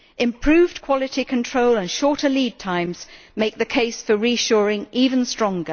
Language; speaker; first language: English; native; English